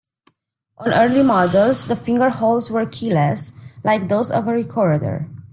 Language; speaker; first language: English; non-native, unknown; Romanian